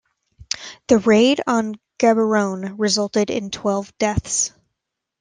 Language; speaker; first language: English; native; English